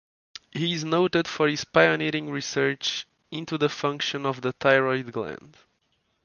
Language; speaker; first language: English; non-native, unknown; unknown